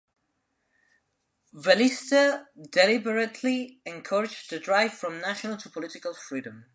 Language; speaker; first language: English; non-native, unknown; Spanish